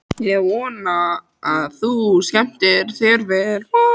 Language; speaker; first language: Icelandic; native; Icelandic